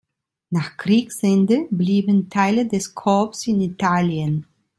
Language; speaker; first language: German; non-native, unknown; Italian